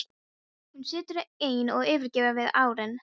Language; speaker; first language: Icelandic; non-native, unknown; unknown